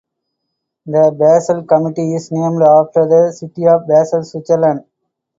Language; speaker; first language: English; non-native, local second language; Tamil